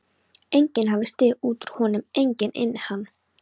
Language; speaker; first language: Icelandic; non-native, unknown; Polish